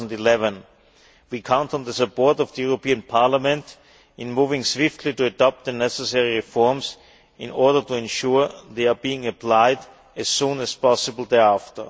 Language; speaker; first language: English; non-native, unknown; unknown